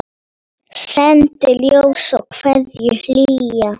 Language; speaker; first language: Icelandic; non-native, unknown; Polish